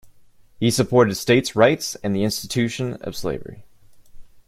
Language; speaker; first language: English; native; English